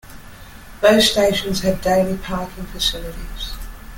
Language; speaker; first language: English; native; English